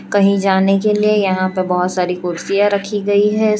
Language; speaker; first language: Hindi; non-native, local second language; Gujarati